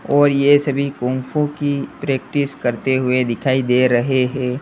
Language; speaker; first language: Hindi; native; Hindi